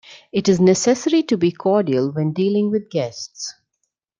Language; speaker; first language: English; non-native, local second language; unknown